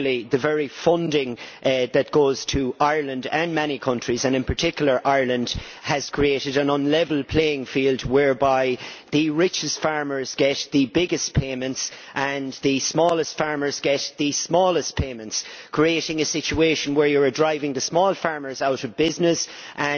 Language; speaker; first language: English; native; English